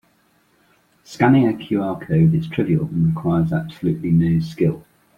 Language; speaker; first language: English; native; English